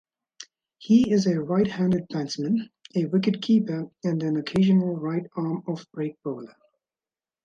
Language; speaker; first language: English; native; English